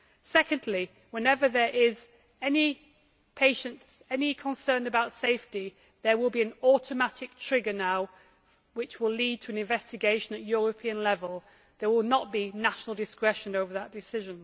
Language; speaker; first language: English; native; English